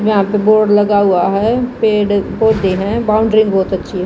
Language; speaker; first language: Hindi; native; Hindi